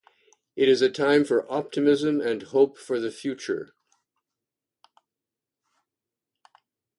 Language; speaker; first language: English; native; English